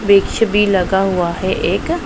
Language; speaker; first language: Hindi; non-native, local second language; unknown